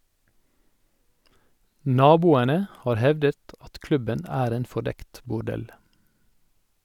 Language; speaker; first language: Norwegian; native; Norwegian